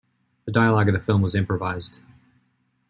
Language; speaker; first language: English; native; English